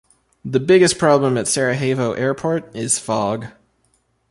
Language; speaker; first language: English; native; English